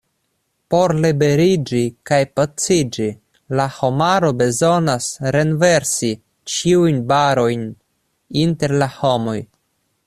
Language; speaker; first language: Esperanto; non-native, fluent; Russian